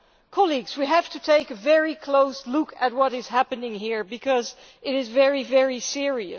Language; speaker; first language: English; non-native, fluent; Dutch